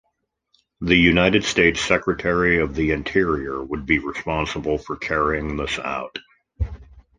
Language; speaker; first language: English; native; English